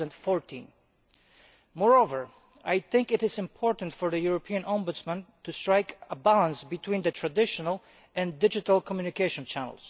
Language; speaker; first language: English; non-native, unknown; Polish